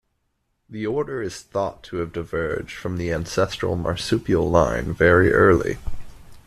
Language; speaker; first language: English; native; English